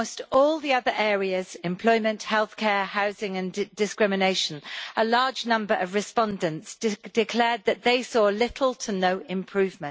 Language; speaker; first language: English; native; English